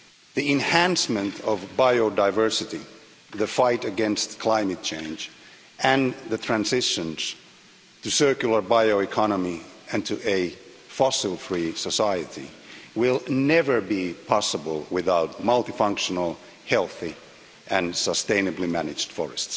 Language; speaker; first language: English; non-native, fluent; Finnish